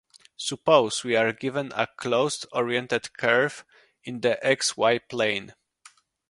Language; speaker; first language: English; non-native, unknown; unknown